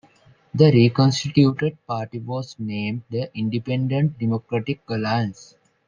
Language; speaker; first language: English; non-native, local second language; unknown